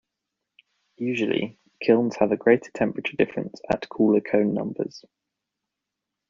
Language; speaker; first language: English; native; English